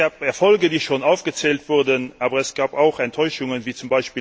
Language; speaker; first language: German; non-native, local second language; Luxembourgish